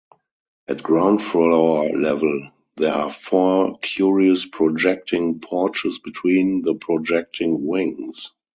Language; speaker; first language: English; non-native, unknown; German